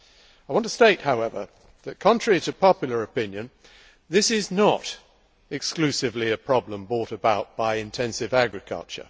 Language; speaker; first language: English; native; English